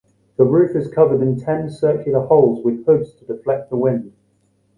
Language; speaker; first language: English; native; English